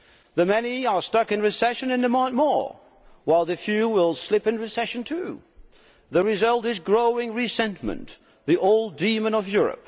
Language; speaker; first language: English; non-native, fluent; Dutch